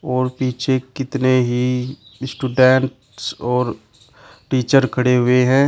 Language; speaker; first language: Hindi; native; Hindi